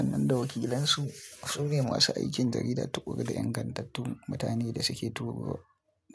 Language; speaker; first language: Hausa; native; Hausa